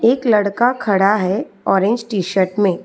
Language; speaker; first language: Hindi; non-native, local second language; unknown